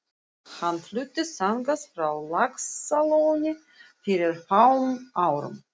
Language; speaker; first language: Icelandic; non-native, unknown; Russian